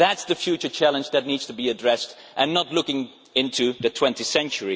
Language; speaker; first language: English; non-native, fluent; Dutch